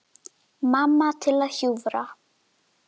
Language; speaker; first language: Icelandic; native; Icelandic